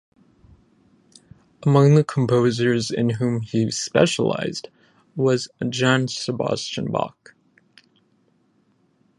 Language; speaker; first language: English; native; English